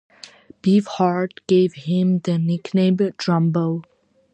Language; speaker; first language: English; non-native, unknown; Georgian